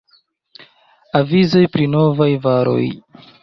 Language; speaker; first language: Esperanto; non-native, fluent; Chinese